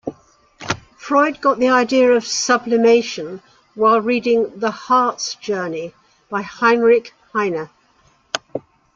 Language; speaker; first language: English; native; English